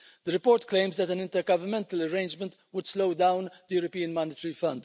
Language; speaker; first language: English; non-native, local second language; Maltese